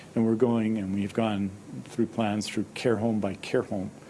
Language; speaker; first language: English; native; English